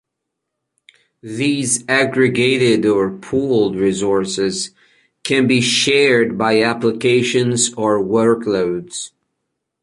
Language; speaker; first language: English; native; English